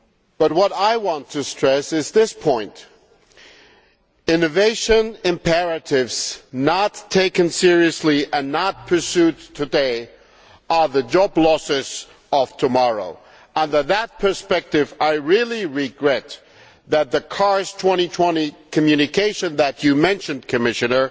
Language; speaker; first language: English; non-native, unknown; German